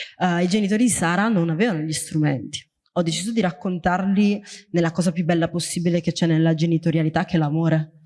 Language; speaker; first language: Italian; early bilingual, other home language; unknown